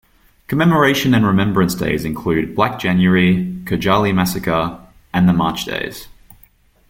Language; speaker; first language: English; native; English